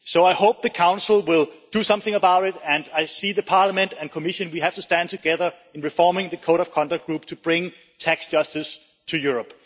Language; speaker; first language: English; non-native, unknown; Danish